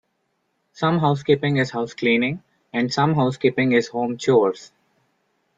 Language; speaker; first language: English; non-native, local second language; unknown